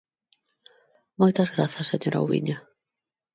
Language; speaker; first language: Galician; non-native, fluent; Spanish